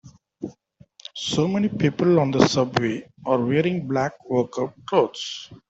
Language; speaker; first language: English; non-native, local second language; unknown